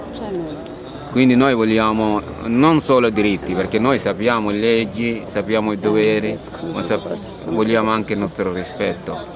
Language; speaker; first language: Italian; non-native, fluent; Arabic